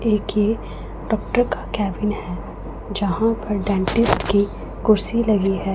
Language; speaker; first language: Hindi; non-native, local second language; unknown